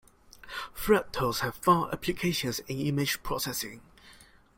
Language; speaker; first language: English; non-native, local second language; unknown